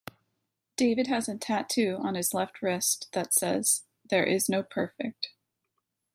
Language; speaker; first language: English; native; English